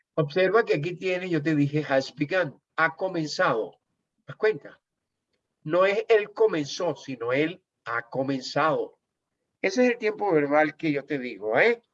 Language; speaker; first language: Spanish; native; Spanish